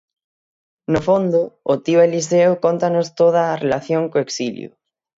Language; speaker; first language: Galician; native; Galician